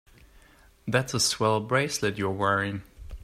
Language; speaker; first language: English; non-native, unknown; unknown